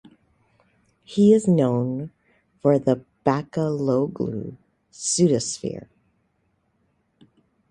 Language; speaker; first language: English; native; English